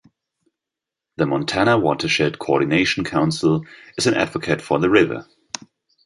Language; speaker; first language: English; non-native, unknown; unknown